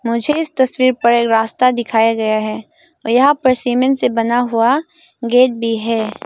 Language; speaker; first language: Hindi; non-native, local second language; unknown